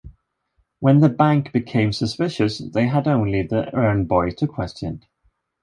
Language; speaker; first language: English; non-native, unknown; Swedish